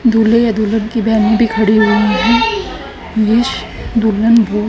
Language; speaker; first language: Hindi; native; Hindi